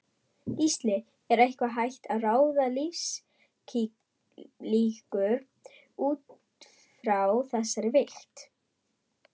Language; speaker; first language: Icelandic; non-native, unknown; German